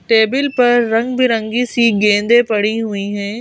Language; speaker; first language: Hindi; native; Hindi